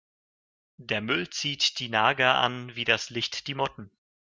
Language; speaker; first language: German; non-native, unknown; Russian